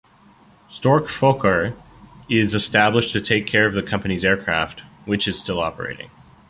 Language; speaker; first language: English; native; English